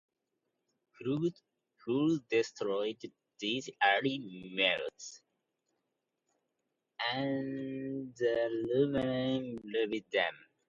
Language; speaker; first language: English; non-native, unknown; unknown